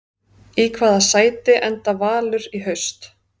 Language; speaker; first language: Icelandic; native; Icelandic